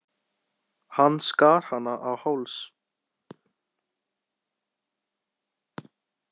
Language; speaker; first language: Icelandic; native; Icelandic